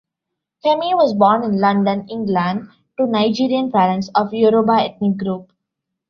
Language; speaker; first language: English; non-native, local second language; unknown